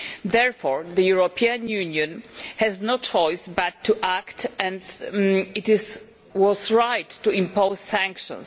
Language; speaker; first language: English; non-native, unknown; Polish